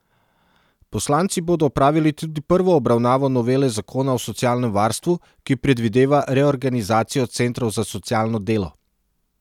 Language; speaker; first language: Slovenian; non-native, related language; Serbian